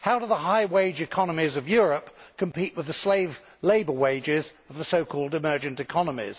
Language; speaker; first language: English; native; English